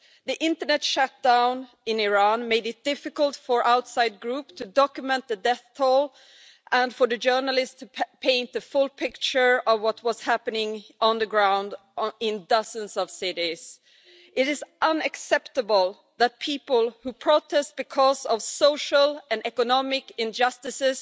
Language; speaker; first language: English; non-native, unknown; Swedish